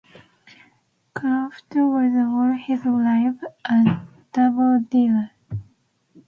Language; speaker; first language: English; non-native, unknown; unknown